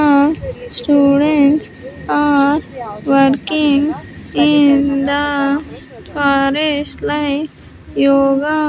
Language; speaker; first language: English; non-native, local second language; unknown